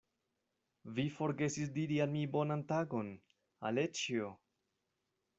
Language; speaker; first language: Esperanto; non-native, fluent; Spanish